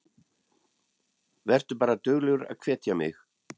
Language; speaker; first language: Icelandic; non-native, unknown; German